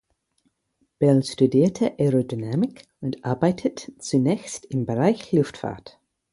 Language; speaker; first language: German; non-native, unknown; English